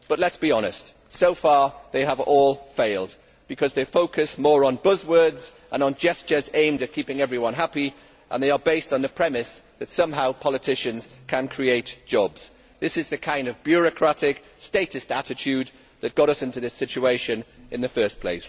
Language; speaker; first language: English; native; English